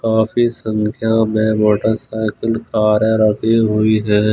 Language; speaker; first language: Hindi; non-native, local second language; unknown